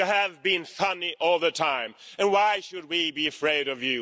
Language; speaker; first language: English; non-native, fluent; Swedish